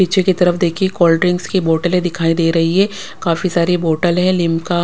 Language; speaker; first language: Hindi; non-native, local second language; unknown